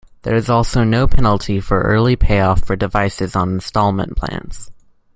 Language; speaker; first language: English; native; English